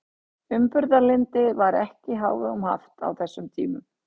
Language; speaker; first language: Icelandic; native; Icelandic